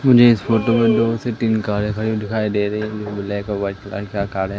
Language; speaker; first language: Hindi; native; Hindi